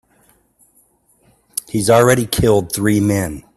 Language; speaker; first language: English; native; English